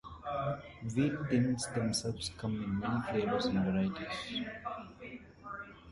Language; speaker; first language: English; non-native, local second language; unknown